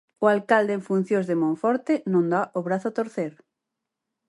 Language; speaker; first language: Galician; native; Galician